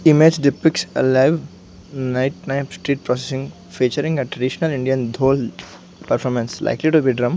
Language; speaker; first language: English; non-native, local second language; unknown